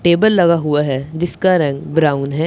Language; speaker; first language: Hindi; non-native, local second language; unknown